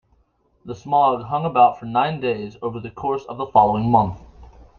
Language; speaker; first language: English; native; English